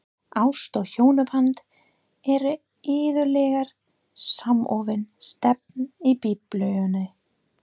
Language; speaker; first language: Icelandic; non-native, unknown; English